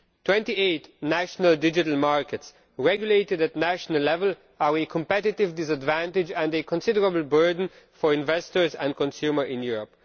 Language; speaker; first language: English; non-native, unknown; Romanian